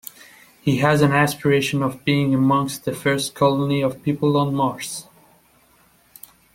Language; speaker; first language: English; non-native, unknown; Persian